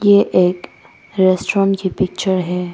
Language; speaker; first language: Hindi; non-native, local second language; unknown